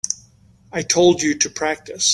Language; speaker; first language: English; native; English